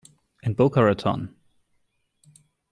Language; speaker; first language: English; non-native, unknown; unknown